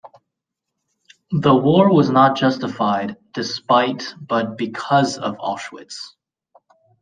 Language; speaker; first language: English; native; English